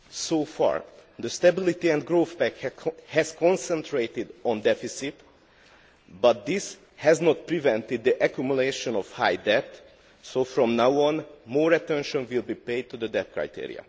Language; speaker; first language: English; non-native, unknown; Hungarian